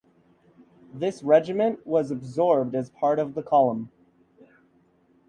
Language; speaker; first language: English; native; English